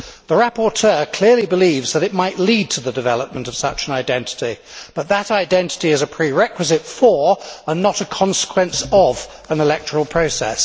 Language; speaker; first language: English; native; English